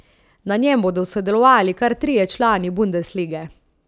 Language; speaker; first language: Slovenian; native; Slovenian